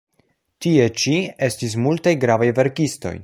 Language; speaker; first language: Esperanto; non-native, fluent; Polish